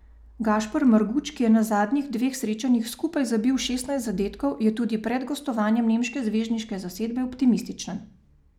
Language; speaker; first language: Slovenian; native; Slovenian